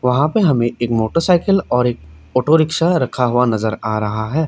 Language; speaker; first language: Hindi; non-native, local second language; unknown